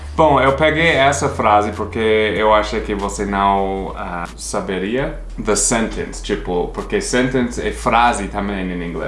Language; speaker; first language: Portuguese; non-native, fluent; English